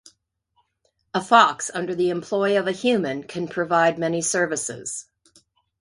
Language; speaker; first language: English; native; English